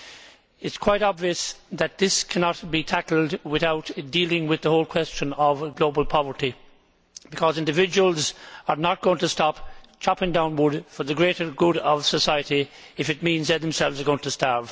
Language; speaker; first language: English; native; English